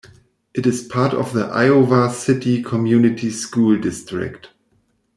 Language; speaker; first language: English; non-native, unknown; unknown